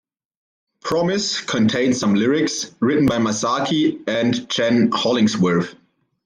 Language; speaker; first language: English; non-native, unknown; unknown